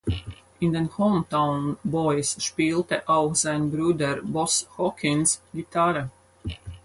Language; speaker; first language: German; non-native, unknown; Latvian